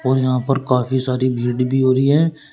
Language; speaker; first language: Hindi; native; Hindi